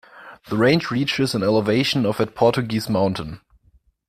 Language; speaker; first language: English; non-native, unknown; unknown